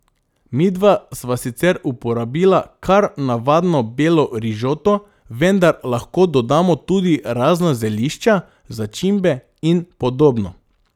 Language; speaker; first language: Slovenian; non-native, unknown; Macedonian